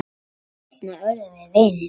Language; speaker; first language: Icelandic; native; Icelandic